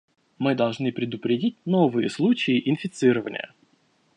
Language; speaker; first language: Russian; native; Russian